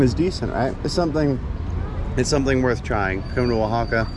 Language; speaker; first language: English; native; English